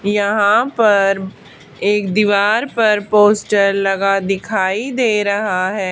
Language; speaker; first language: Hindi; native; Hindi